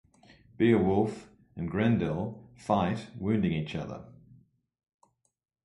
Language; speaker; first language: English; native; English